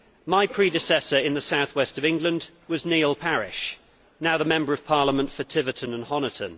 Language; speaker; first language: English; native; English